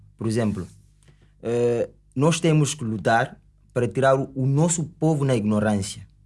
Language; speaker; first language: Portuguese; non-native, local second language; Upper Guinea Crioulo